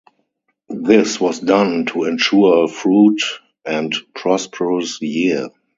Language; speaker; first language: English; non-native, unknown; German